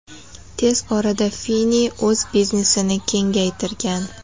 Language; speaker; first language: Uzbek; native; Uzbek